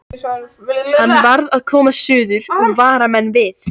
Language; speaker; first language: Icelandic; native; Icelandic